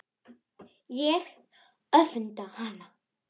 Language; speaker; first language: Icelandic; non-native, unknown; Russian